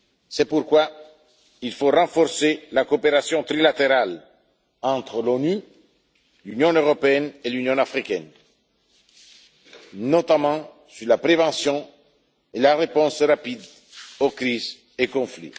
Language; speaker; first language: French; non-native, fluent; Italian